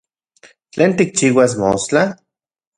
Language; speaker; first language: Central Puebla Nahuatl; non-native, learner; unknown